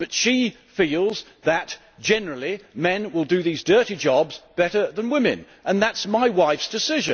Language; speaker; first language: English; native; English